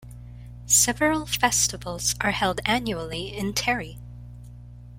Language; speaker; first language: English; non-native, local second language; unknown